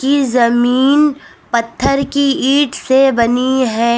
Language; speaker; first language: Hindi; native; Hindi